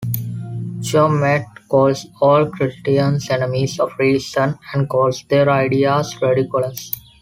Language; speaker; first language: English; non-native, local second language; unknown